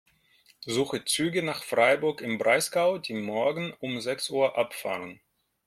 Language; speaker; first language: German; non-native, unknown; Russian